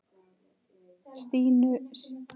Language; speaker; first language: Icelandic; native; Icelandic